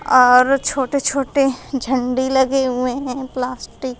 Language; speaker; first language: Hindi; native; Hindi